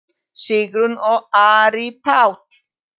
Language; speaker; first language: Icelandic; non-native, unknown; Polish